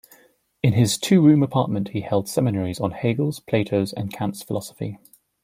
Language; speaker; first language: English; native; English